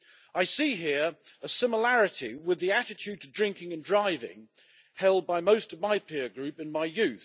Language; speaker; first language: English; native; English